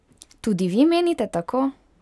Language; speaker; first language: Slovenian; non-native, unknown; Hungarian